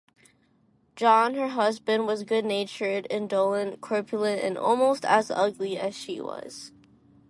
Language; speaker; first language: English; non-native, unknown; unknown